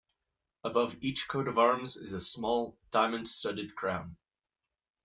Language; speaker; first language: English; native; English